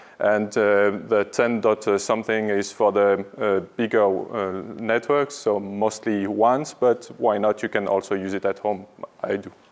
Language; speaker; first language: English; non-native, fluent; French